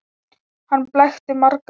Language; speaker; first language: Icelandic; non-native, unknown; Thai